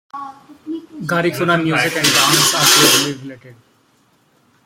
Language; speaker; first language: English; non-native, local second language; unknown